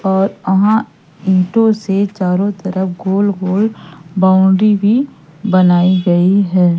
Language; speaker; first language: Hindi; native; Hindi